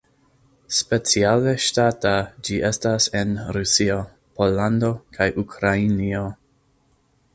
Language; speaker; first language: Esperanto; non-native, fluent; English